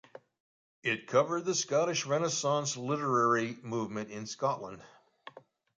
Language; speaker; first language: English; native; English